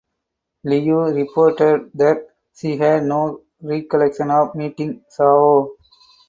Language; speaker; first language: English; non-native, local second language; Tamil